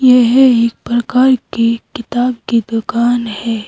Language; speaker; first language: Hindi; native; Hindi